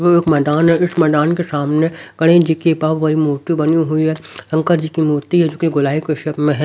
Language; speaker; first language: Hindi; native; Hindi